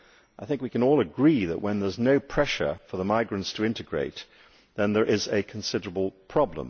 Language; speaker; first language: English; native; English